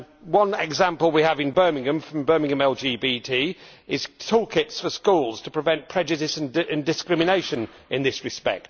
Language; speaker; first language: English; native; English